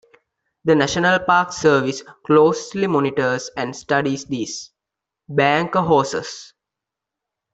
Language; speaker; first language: English; non-native, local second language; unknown